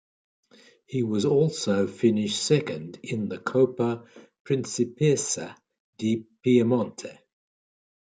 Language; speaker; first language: English; native; English